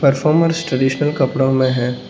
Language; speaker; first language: Hindi; non-native, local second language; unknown